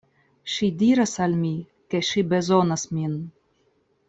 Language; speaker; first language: Esperanto; non-native, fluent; Russian